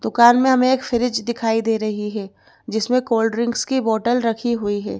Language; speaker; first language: Hindi; native; Hindi